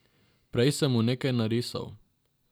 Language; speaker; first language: Slovenian; non-native, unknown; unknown